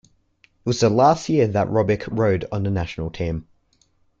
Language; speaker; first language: English; native; English